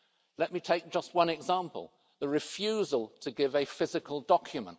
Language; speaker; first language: English; native; English